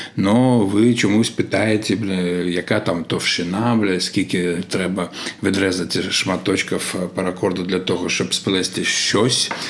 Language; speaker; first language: Ukrainian; non-native, local second language; Russian